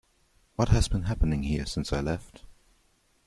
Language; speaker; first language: English; non-native, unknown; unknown